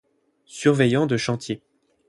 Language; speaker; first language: French; native; French